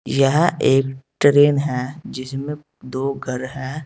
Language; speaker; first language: Hindi; native; Hindi